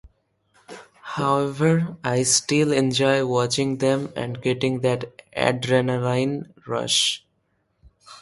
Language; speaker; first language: English; non-native, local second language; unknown